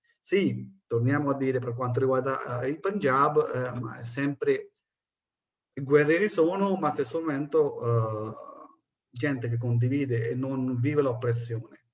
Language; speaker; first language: Italian; non-native, fluent; Punjabi